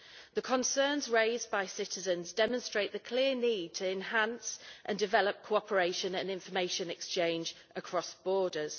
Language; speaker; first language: English; native; English